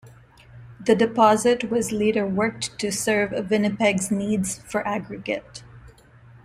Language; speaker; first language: English; non-native, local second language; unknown